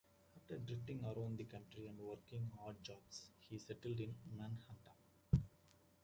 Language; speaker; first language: English; native; English